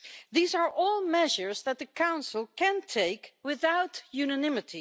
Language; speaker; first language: English; non-native, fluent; Dutch